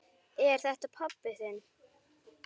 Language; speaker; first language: Icelandic; native; Icelandic